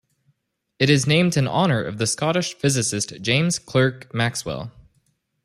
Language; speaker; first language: English; native; English